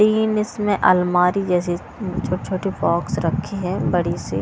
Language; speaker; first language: Hindi; non-native, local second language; Punjabi